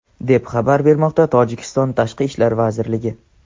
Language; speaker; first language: Uzbek; non-native, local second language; Tajik